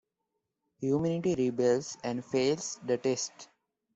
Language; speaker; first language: English; non-native, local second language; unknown